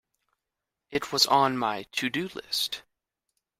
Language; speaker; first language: English; native; English